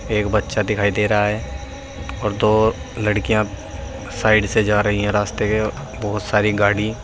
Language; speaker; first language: Hindi; native; Hindi